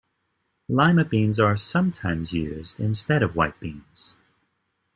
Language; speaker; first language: English; native; English